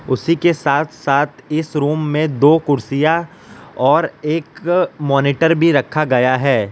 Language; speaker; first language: Hindi; non-native, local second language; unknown